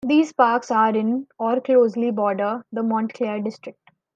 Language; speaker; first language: English; non-native, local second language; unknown